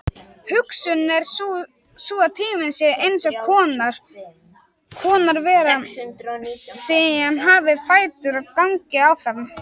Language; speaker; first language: Icelandic; native; Icelandic